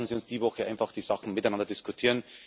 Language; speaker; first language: German; native; German